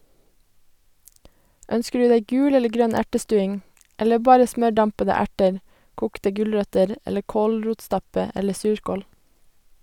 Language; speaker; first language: Norwegian; native; Norwegian